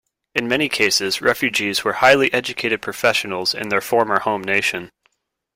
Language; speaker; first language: English; native; English